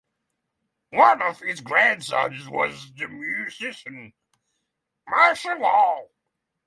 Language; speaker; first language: English; non-native, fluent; Norwegian